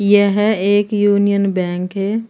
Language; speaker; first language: Hindi; native; Hindi